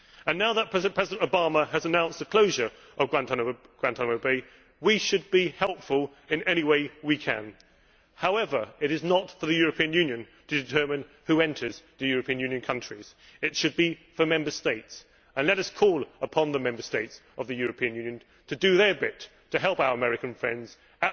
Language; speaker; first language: English; native; English